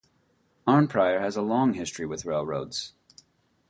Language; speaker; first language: English; native; English